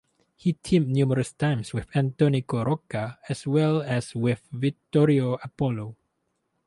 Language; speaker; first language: English; non-native, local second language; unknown